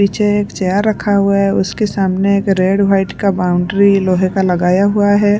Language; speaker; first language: Hindi; non-native, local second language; Punjabi